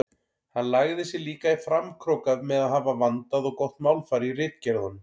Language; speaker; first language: Icelandic; native; Icelandic